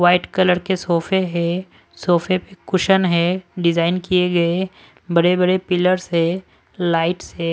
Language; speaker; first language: Hindi; non-native, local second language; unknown